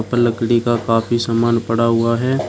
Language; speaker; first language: Hindi; native; Hindi